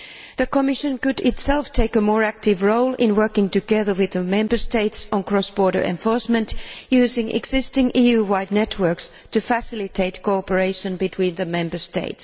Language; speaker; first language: English; non-native, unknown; Finnish